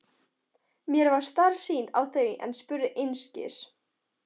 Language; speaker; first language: Icelandic; non-native, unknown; Polish